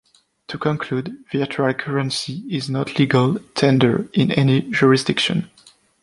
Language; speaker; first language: English; non-native, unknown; French